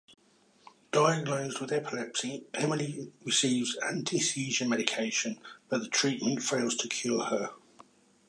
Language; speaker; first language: English; native; English